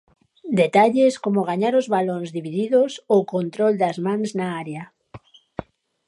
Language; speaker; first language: Galician; native; Galician